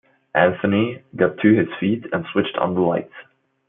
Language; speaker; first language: English; non-native, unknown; German